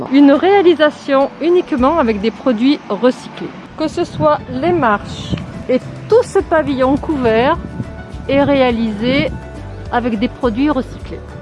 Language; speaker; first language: French; native; French